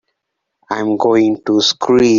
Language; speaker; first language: English; non-native, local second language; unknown